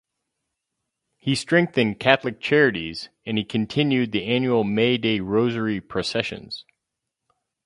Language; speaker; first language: English; native; English